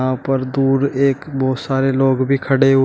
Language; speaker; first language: Hindi; native; Hindi